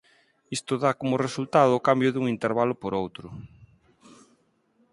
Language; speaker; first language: Galician; non-native, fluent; Spanish